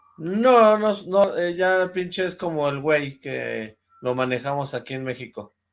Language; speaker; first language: Spanish; native; Spanish